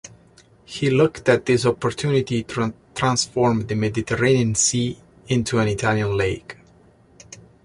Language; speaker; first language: English; native; English